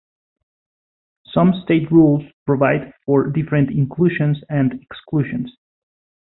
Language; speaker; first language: English; non-native, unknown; Spanish